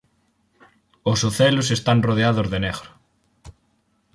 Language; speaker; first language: Galician; native; Galician